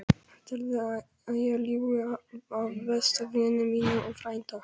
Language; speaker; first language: Icelandic; non-native, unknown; Polish